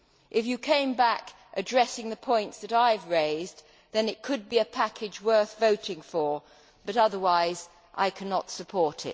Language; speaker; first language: English; native; English